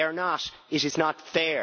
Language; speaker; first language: English; native; English